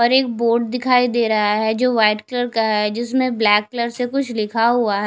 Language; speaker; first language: Hindi; non-native, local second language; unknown